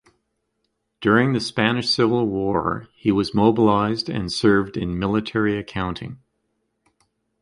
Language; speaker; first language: English; native; English